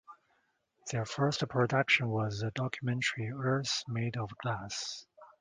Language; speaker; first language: English; non-native, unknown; Chinese